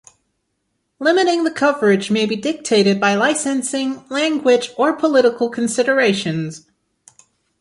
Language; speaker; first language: English; non-native, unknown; German